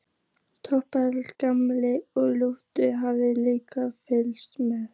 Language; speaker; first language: Icelandic; native; Icelandic